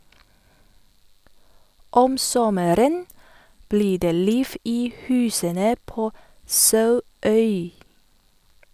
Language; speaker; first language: Norwegian; non-native, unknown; Chinese